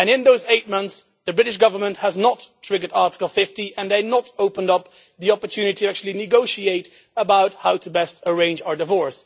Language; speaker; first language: English; non-native, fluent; Dutch